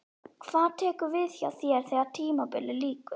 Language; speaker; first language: Icelandic; native; Icelandic